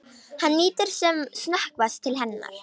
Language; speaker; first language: Icelandic; non-native, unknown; Romanian